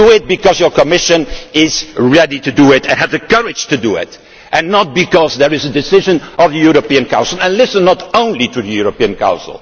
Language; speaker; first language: English; non-native, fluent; Dutch